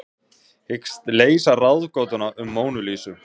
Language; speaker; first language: Icelandic; native; Icelandic